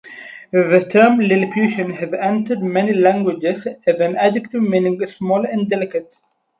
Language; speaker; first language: English; non-native, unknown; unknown